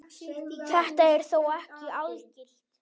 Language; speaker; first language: Icelandic; native; Icelandic